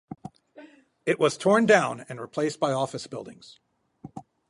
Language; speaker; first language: English; native; English